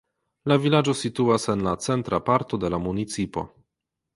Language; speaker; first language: Esperanto; non-native, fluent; Polish